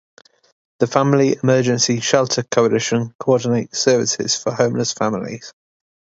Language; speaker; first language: English; native; English